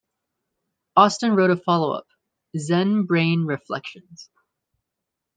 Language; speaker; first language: English; native; English